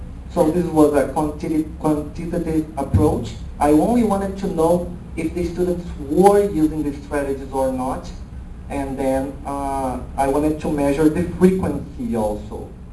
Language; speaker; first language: English; non-native, fluent; Portuguese